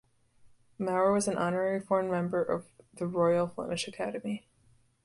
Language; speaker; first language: English; native; English